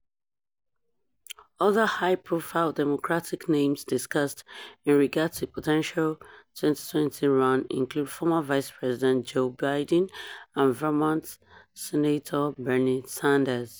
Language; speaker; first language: English; non-native, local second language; Yoruba